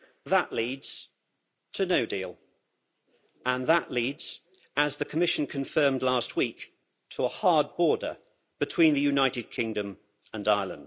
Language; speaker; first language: English; native; English